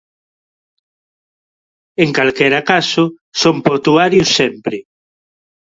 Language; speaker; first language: Galician; non-native, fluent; Spanish